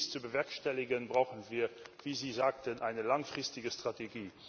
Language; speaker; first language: German; non-native, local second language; Luxembourgish